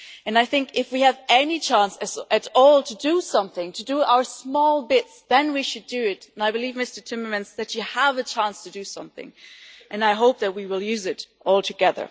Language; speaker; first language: English; non-native, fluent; German